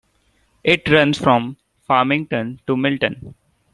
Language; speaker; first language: English; non-native, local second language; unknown